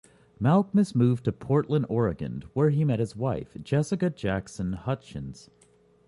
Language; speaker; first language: English; native; English